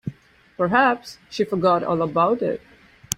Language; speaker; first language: English; non-native, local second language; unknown